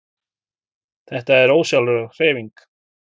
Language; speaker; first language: Icelandic; native; Icelandic